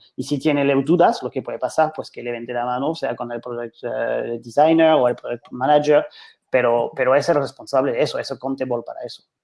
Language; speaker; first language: Spanish; non-native, fluent; French